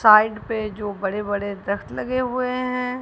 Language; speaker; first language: Hindi; non-native, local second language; Punjabi